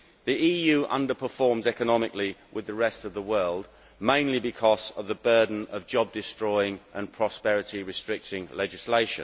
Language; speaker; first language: English; native; English